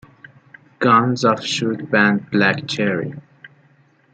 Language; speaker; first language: English; native; English